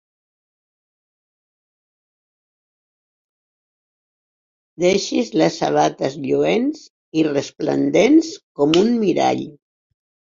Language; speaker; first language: Catalan; non-native, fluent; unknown